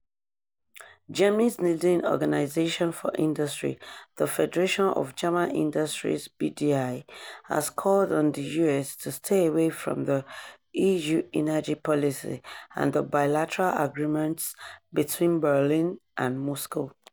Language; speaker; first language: English; non-native, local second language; Yoruba